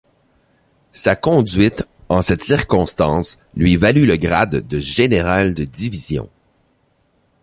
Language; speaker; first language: French; native; French